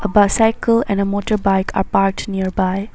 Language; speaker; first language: English; non-native, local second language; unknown